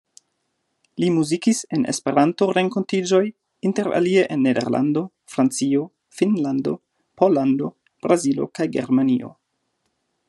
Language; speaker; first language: Esperanto; non-native, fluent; German